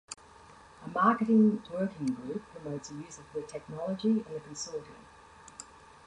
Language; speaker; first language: English; native; English